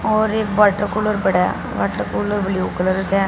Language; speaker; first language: Hindi; non-native, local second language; Punjabi